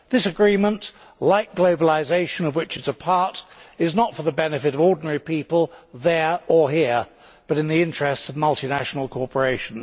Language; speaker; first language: English; native; English